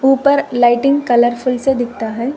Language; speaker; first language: Hindi; non-native, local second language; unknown